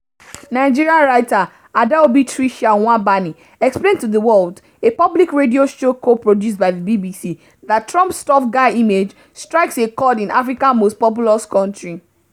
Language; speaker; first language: English; non-native, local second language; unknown